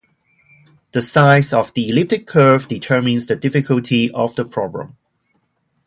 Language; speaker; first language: English; non-native, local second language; Cantonese